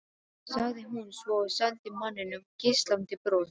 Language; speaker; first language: Icelandic; non-native, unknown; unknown